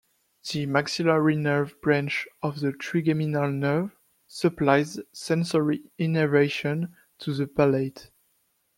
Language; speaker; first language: English; non-native, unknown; French